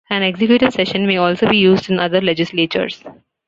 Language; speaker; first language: English; non-native, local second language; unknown